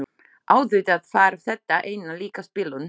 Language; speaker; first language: Icelandic; non-native, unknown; Slovak